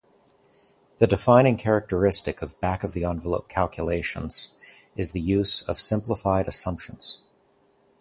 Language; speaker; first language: English; native; English